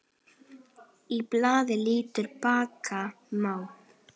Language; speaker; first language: Icelandic; native; Icelandic